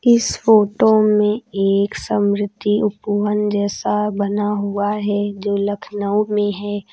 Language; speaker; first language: Hindi; native; Hindi